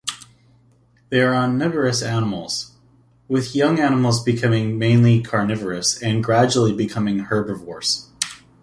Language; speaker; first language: English; native; English